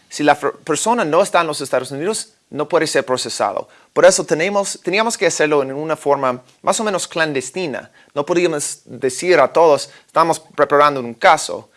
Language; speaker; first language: Spanish; non-native, fluent; English